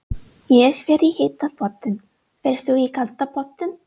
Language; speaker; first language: Icelandic; non-native, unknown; English